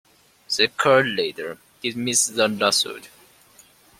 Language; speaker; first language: English; non-native, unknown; Chinese